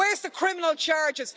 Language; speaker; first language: English; native; English